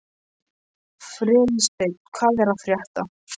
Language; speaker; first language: Icelandic; non-native, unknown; Polish